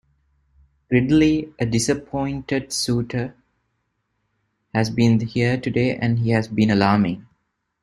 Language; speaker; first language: English; non-native, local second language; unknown